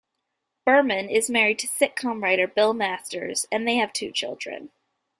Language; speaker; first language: English; native; English